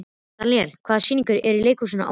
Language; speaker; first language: Icelandic; native; Icelandic